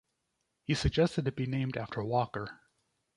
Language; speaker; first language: English; native; English